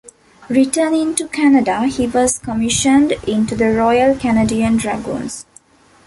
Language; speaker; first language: English; non-native, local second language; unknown